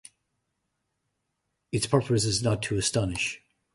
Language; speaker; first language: English; native; English